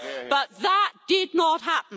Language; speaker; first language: English; native; English